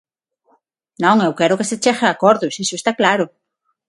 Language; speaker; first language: Galician; non-native, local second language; Spanish